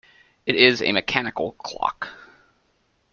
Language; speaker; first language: English; native; English